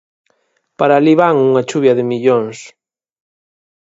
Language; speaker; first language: Galician; native; Galician